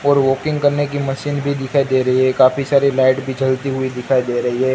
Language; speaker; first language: Hindi; non-native, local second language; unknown